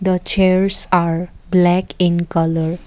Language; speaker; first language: English; non-native, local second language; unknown